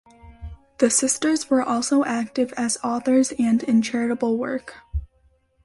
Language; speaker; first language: English; native; English